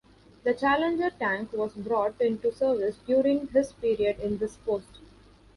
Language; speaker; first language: English; non-native, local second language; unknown